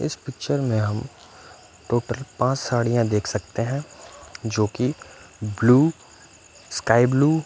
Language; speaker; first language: Hindi; non-native, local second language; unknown